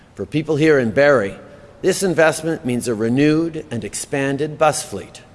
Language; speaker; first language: English; native; English